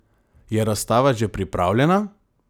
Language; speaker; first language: Slovenian; non-native, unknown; Macedonian